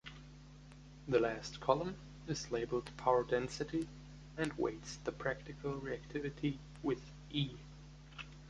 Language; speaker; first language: English; non-native, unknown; German